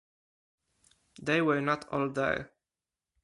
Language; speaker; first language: English; non-native, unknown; Polish